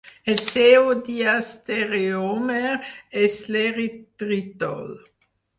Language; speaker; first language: Catalan; non-native, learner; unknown